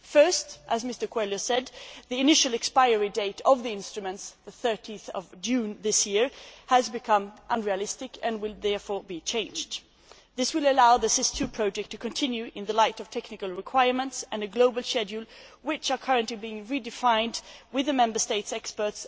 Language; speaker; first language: English; non-native, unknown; Swedish